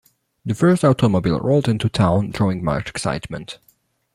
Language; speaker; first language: English; non-native, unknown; Polish